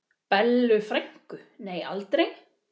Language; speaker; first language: Icelandic; native; Icelandic